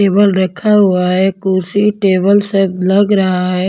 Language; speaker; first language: Hindi; non-native, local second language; Punjabi